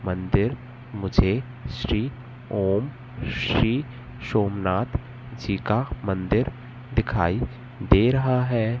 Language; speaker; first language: Hindi; native; Hindi